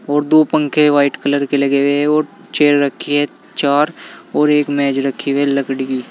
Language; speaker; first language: Hindi; native; Hindi